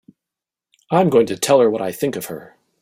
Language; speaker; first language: English; native; English